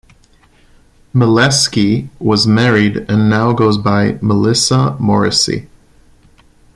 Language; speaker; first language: English; non-native, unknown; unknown